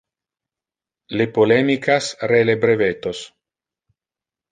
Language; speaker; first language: Interlingua; non-native, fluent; Italian